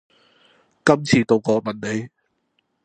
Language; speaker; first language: Cantonese; non-native, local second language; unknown